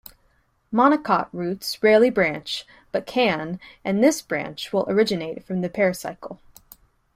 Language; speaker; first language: English; native; English